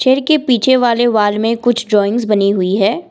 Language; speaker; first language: Hindi; non-native, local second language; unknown